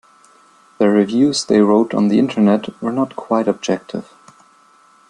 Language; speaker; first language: English; non-native, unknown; German